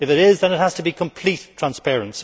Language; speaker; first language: English; native; English